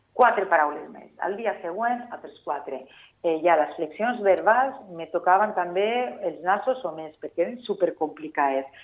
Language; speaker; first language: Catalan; non-native, local second language; Spanish